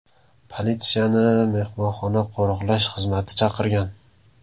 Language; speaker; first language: Uzbek; native; Uzbek